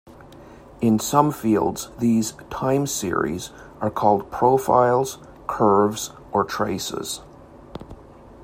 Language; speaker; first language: English; native; English